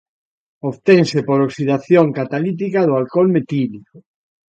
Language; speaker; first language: Galician; native; Galician